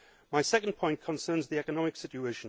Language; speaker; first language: English; native; English